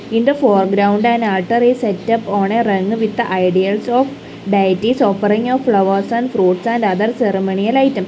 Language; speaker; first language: English; non-native, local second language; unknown